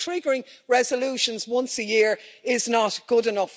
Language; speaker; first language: English; native; English